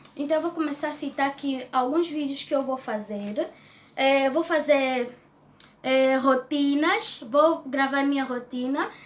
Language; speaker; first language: Portuguese; native; Portuguese